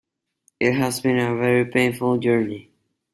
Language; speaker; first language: English; non-native, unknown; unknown